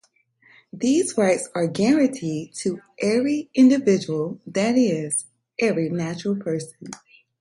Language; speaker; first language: English; native; English